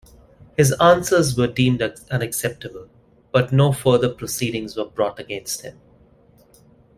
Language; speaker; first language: English; non-native, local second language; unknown